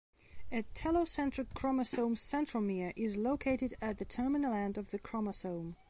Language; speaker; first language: English; non-native, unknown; Belarusian